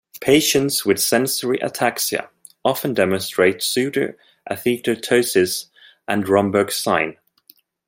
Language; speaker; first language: English; non-native, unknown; Swedish